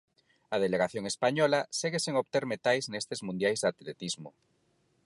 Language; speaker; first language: Galician; non-native, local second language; Spanish